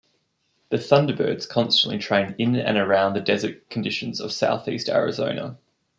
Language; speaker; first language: English; native; English